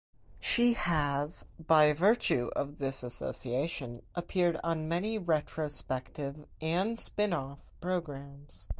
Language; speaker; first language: English; native; English